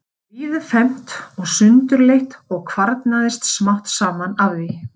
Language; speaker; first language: Icelandic; native; Icelandic